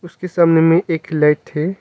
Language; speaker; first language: Hindi; non-native, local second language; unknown